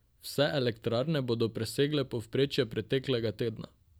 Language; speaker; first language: Slovenian; non-native, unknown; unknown